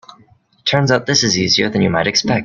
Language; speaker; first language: English; native; English